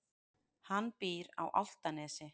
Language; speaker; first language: Icelandic; native; Icelandic